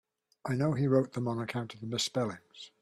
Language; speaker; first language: English; native; English